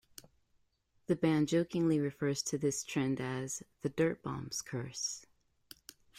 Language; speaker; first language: English; native; English